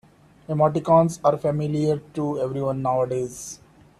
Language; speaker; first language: English; non-native, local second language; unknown